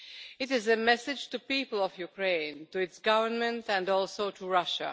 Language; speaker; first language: English; non-native, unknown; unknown